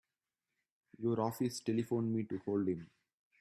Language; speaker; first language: English; non-native, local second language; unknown